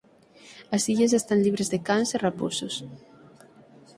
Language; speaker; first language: Galician; native; Galician